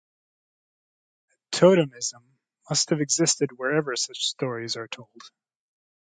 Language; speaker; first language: English; native; English